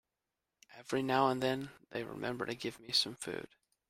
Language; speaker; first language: English; native; English